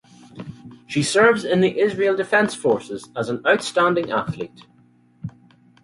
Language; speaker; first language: English; native; English